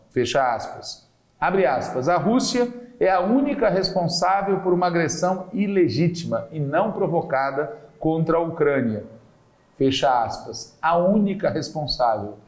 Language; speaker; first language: Portuguese; native; Portuguese